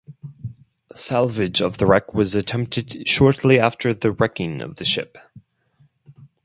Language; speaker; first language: English; non-native, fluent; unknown